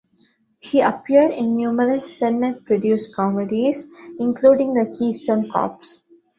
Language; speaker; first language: English; non-native, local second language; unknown